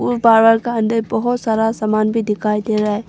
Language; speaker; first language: Hindi; non-native, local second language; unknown